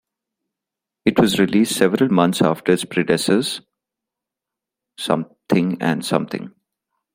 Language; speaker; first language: English; non-native, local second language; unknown